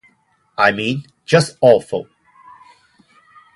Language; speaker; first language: English; non-native, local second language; Cantonese